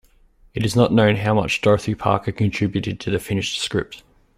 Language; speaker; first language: English; native; English